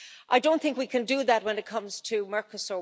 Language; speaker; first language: English; native; English